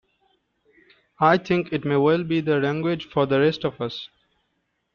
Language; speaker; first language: English; non-native, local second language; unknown